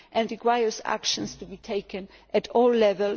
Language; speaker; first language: English; non-native, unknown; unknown